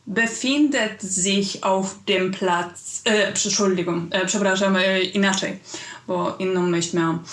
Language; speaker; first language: German; non-native, fluent; Polish